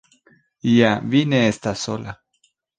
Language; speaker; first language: Esperanto; non-native, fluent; Spanish